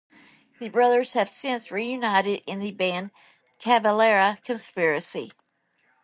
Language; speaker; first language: English; native; English